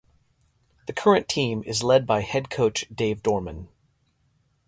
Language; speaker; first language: English; native; English